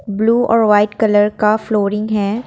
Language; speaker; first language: Hindi; non-native, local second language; Assamese